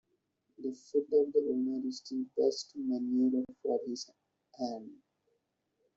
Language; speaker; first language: English; non-native, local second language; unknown